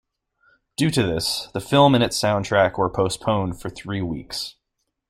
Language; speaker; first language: English; native; English